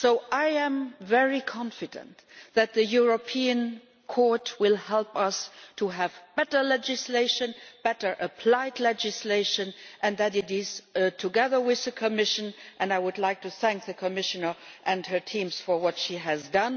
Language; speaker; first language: English; non-native, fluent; Luxembourgish